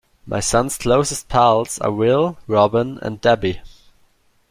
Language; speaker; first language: English; non-native, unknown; German